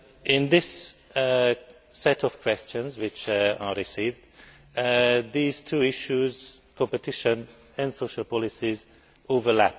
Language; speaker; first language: English; non-native, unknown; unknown